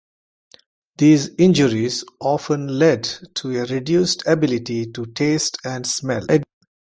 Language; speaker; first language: English; non-native, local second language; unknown